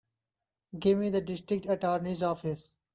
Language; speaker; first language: English; non-native, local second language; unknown